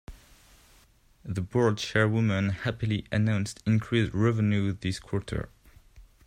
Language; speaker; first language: English; non-native, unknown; French